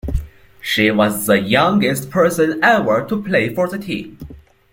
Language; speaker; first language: English; non-native, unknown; Chinese